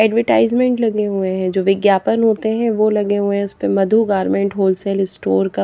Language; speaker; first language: Hindi; native; Hindi